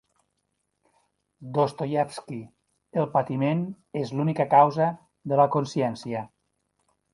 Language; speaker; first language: Catalan; native; Catalan